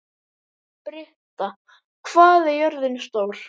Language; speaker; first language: Icelandic; native; Icelandic